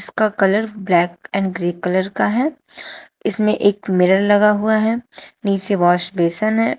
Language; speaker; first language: Hindi; native; Hindi